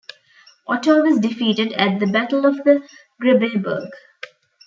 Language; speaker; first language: English; non-native, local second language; Tamil